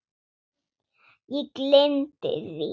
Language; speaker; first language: Icelandic; non-native, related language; Swedish